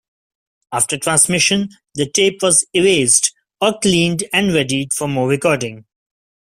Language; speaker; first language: English; non-native, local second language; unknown